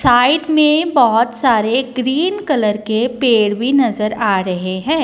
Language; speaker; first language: Hindi; non-native, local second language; Punjabi